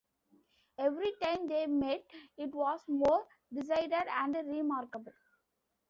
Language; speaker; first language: English; non-native, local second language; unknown